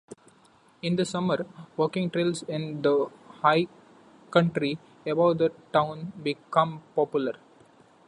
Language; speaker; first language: English; non-native, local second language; Marathi